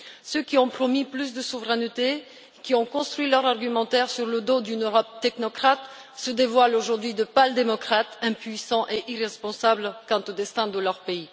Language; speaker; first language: French; non-native, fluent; Bulgarian